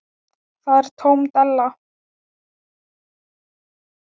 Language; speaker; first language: Icelandic; non-native, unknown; Thai